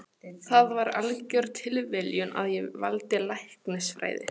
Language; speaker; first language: Icelandic; non-native, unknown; Polish